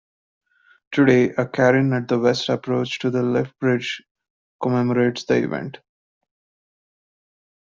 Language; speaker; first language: English; non-native, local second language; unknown